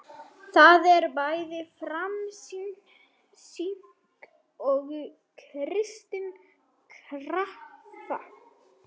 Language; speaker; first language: Icelandic; non-native, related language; Swedish